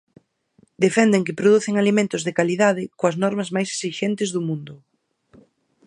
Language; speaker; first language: Galician; native; Galician